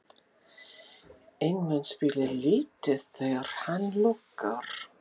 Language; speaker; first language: Icelandic; non-native, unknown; English